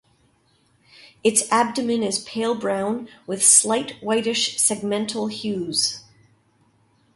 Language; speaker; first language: English; native; English